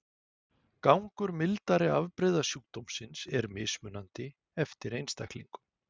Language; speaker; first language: Icelandic; native; Icelandic